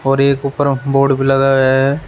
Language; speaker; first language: Hindi; native; Hindi